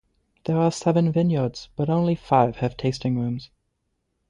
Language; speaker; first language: English; native; English